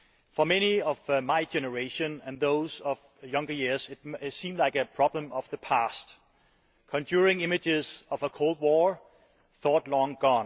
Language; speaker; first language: English; non-native, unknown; Danish